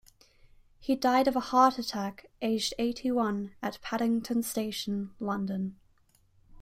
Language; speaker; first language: English; native; English